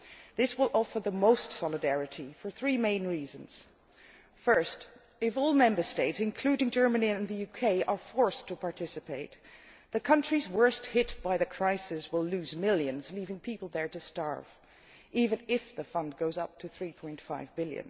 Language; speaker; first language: English; non-native, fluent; Dutch